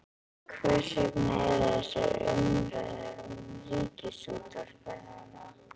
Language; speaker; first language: Icelandic; native; Icelandic